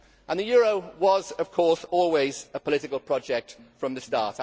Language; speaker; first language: English; native; English